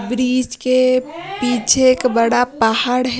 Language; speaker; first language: Hindi; non-native, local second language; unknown